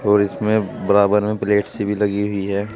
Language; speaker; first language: Hindi; native; Hindi